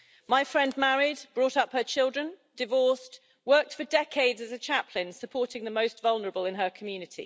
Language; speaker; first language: English; native; English